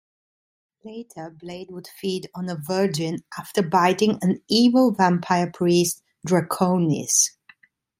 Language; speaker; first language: English; non-native, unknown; Italian